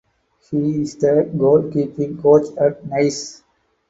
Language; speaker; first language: English; non-native, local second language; Tamil